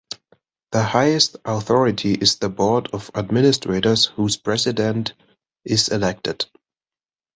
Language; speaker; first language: English; non-native, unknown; German